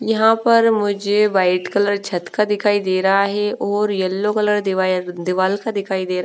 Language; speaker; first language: Hindi; non-native, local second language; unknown